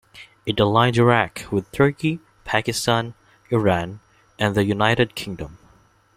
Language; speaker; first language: English; non-native, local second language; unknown